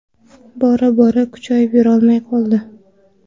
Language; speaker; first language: Uzbek; non-native, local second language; Kara-Kalpak